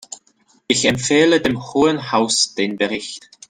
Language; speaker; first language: German; non-native, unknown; English